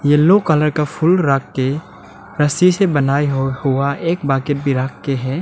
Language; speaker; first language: Hindi; non-native, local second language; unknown